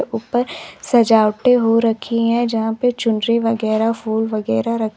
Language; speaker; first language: Hindi; native; Hindi